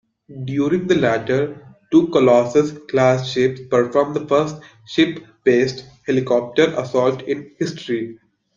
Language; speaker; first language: English; non-native, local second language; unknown